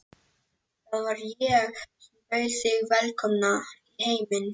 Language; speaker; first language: Icelandic; native; Icelandic